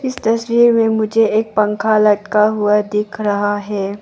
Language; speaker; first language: Hindi; non-native, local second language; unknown